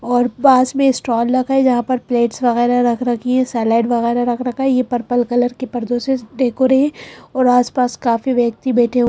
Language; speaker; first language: Hindi; native; Hindi